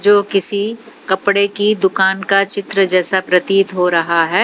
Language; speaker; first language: Hindi; native; Hindi